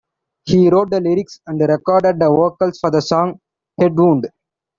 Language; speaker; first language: English; non-native, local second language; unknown